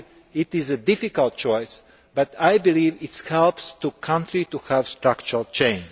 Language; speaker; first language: English; non-native, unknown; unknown